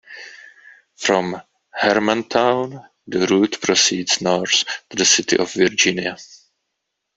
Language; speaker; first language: English; non-native, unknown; Czech